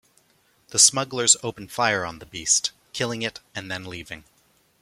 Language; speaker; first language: English; native; English